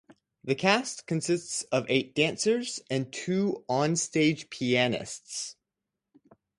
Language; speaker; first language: English; native; English